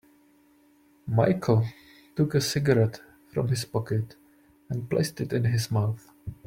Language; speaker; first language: English; non-native, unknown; Czech